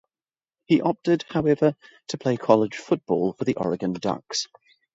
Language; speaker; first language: English; native; English